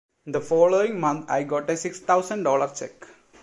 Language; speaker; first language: English; non-native, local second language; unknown